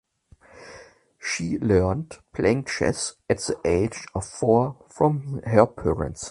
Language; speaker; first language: English; non-native, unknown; German